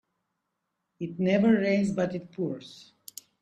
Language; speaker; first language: English; native; English